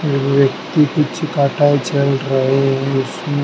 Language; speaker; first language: Hindi; native; Hindi